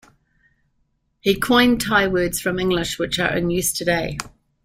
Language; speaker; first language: English; native; English